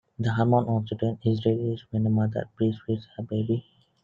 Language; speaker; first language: English; non-native, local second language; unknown